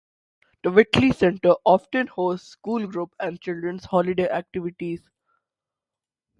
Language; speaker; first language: English; non-native, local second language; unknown